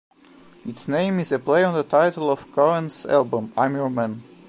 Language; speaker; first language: English; non-native, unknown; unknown